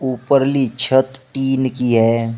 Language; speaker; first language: Hindi; native; Hindi